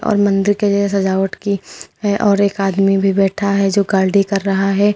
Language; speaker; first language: Hindi; native; Hindi